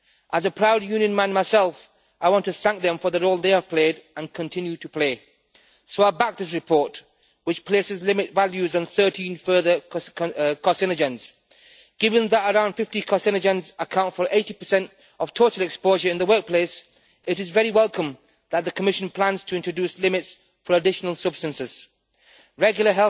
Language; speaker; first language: English; native; English